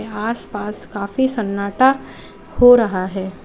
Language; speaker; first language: Hindi; native; Hindi